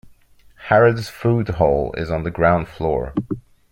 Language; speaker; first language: English; non-native, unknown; French